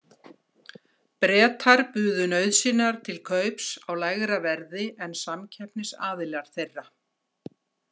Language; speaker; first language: Icelandic; native; Icelandic